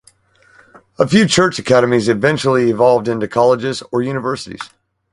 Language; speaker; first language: English; native; English